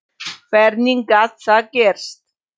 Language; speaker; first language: Icelandic; non-native, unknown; Polish